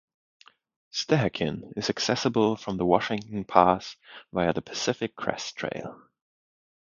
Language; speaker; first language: English; non-native, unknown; Spanish